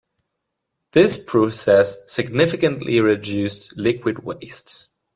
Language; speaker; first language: English; non-native, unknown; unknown